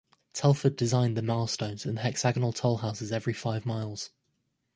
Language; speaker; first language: English; native; English